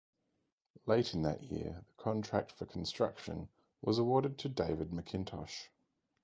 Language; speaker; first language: English; native; English